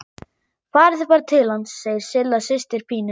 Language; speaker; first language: Icelandic; non-native, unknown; German